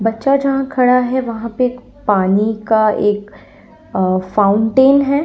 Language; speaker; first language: Hindi; native; Hindi